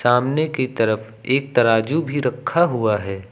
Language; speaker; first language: Hindi; native; Hindi